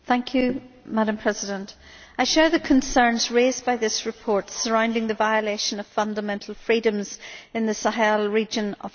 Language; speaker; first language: English; native; English